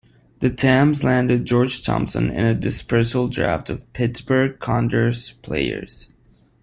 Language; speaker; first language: English; non-native, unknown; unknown